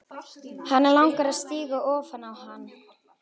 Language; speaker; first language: Icelandic; native; Icelandic